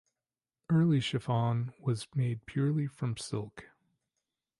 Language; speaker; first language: English; native; English